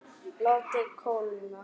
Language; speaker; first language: Icelandic; native; Icelandic